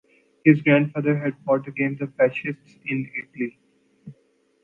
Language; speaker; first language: English; non-native, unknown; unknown